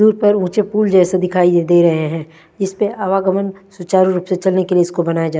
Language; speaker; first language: Hindi; non-native, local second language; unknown